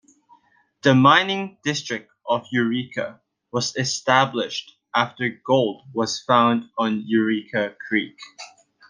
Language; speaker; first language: English; non-native, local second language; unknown